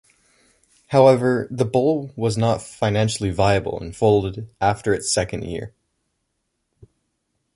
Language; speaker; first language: English; native; English